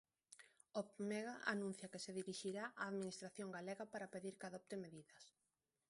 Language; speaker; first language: Galician; non-native, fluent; Spanish